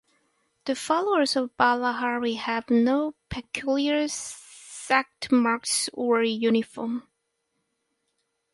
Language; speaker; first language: English; native; English